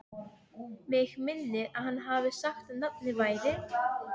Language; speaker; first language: Icelandic; non-native, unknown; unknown